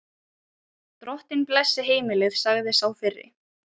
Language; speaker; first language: Icelandic; non-native, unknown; Ukrainian